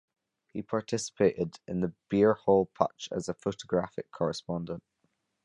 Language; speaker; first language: English; native; English